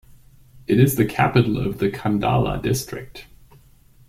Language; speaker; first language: English; non-native, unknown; German